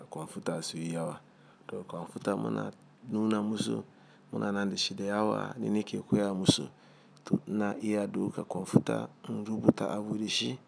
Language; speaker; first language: Hausa; non-native, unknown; Igbo